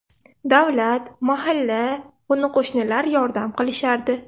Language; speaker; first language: Uzbek; non-native, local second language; Russian